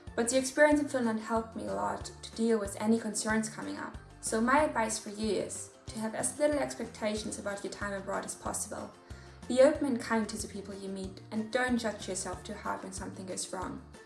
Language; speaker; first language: English; non-native, fluent; German